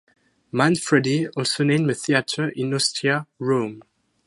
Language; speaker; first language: English; non-native, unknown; French